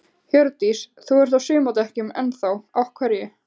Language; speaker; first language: Icelandic; native; Icelandic